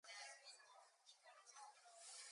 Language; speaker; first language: English; native; English